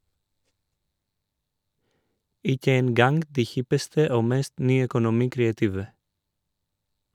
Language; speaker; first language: Norwegian; non-native, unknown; Greek